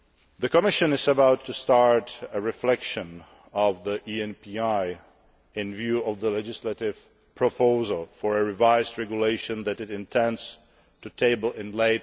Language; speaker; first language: English; non-native, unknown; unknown